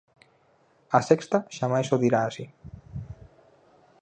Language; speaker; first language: Galician; native; Galician